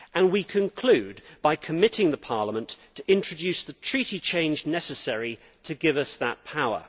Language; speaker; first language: English; native; English